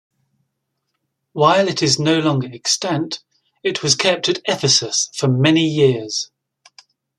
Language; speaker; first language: English; native; English